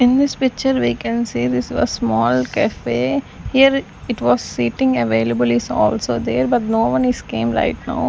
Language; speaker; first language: English; non-native, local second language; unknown